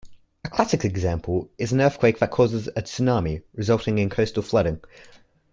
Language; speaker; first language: English; native; English